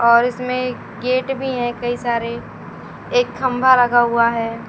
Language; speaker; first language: Hindi; native; Hindi